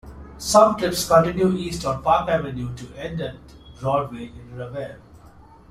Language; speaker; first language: English; non-native, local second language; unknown